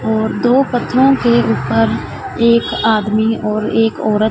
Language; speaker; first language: Hindi; non-native, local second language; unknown